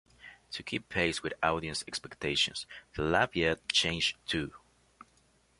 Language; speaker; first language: English; non-native, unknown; Spanish